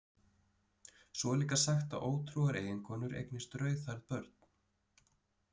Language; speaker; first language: Icelandic; native; Icelandic